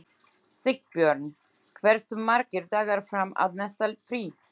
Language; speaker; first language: Icelandic; non-native, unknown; Slovak